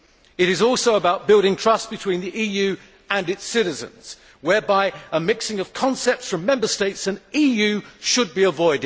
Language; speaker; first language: English; native; English